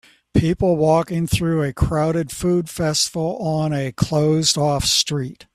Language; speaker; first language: English; native; English